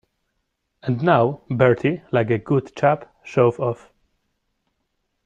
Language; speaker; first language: English; non-native, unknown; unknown